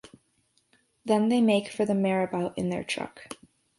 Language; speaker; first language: English; native; English